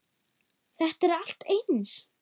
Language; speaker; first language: Icelandic; non-native, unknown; German